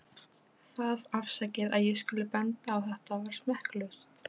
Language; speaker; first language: Icelandic; non-native, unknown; Polish